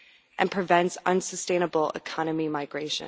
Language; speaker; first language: English; non-native, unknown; Dutch